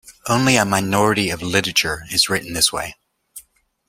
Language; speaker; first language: English; native; English